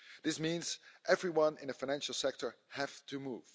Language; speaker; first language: English; non-native, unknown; Dutch